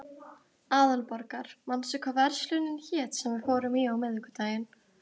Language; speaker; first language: Icelandic; native; Icelandic